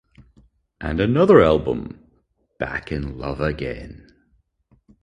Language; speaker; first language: English; native; English